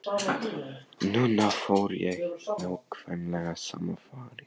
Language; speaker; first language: Icelandic; non-native, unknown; Polish